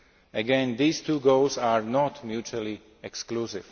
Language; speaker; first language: English; non-native, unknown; Slovak